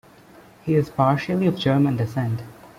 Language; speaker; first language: English; non-native, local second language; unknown